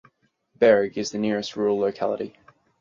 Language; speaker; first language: English; native; English